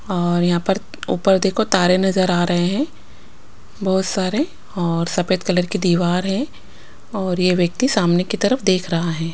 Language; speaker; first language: Hindi; non-native, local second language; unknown